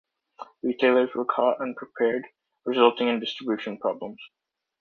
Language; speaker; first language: English; native; English